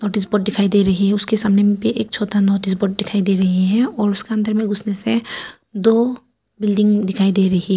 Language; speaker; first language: Hindi; non-native, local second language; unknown